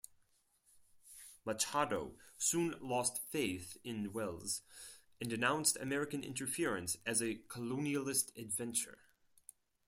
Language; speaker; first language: English; non-native, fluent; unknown